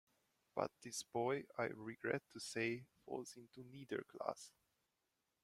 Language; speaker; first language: English; non-native, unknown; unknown